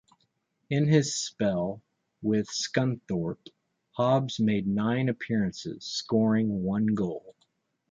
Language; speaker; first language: English; native; English